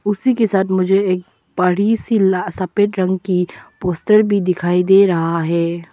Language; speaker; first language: Hindi; non-native, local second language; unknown